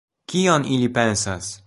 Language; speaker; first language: Esperanto; non-native, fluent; Polish